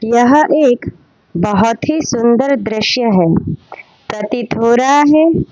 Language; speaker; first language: Hindi; non-native, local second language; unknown